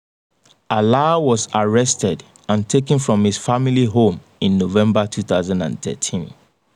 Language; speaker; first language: English; non-native, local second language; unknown